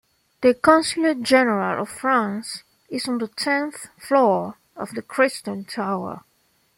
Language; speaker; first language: English; non-native, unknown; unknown